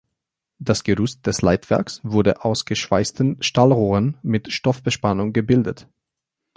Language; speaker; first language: German; non-native, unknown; Slovenian